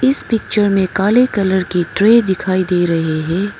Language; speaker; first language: Hindi; non-native, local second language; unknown